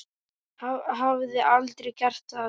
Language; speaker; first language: Icelandic; native; Icelandic